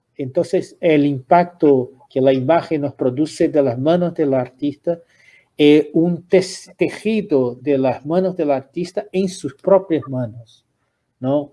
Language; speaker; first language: Spanish; non-native, related language; Portuguese